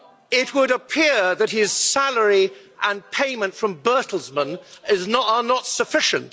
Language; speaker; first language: English; native; English